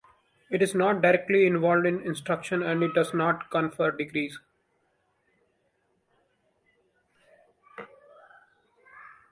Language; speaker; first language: English; non-native, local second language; Hindi